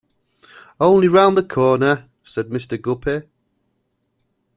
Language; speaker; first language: English; native; English